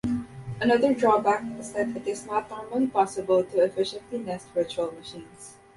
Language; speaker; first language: English; non-native, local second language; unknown